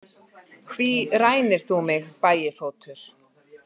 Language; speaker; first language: Icelandic; native; Icelandic